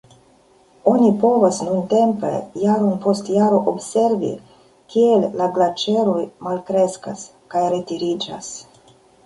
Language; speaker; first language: Esperanto; non-native, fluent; Russian